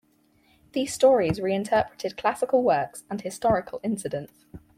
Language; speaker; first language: English; native; English